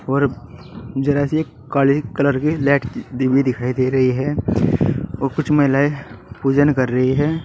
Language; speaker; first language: Hindi; native; Hindi